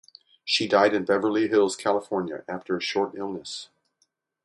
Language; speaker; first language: English; native; English